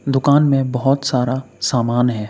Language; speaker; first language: Hindi; native; Hindi